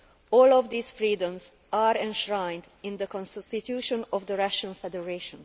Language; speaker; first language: English; non-native, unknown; Hungarian